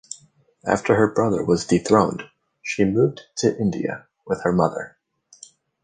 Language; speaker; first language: English; native; English